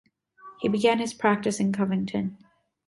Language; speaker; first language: English; native; English